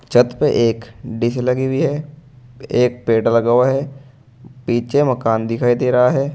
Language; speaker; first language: Hindi; native; Hindi